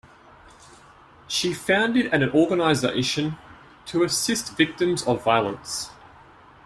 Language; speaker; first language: English; native; English